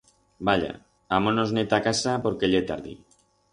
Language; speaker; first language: Aragonese; non-native, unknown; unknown